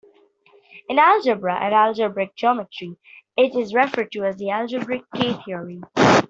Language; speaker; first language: English; non-native, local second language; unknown